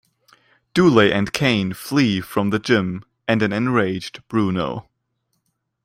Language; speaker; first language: English; non-native, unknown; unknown